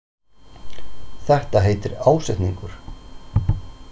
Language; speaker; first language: Icelandic; native; Icelandic